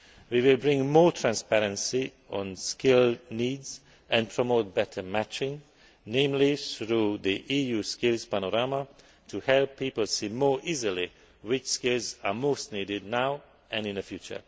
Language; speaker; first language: English; non-native, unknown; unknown